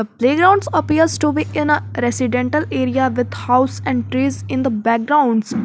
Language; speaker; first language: English; non-native, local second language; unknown